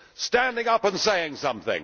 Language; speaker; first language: English; native; English